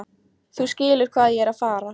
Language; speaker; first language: Icelandic; native; Icelandic